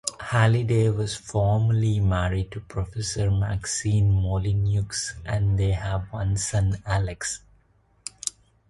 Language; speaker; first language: English; non-native, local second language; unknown